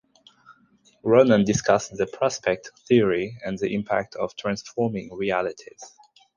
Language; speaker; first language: English; non-native, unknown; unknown